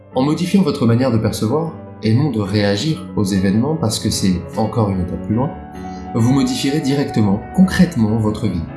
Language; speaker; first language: French; native; French